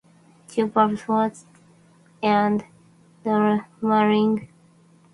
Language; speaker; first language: English; non-native, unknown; Japanese